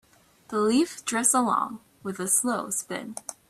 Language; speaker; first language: English; native; English